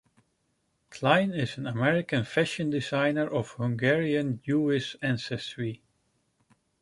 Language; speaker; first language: English; non-native, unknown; Dutch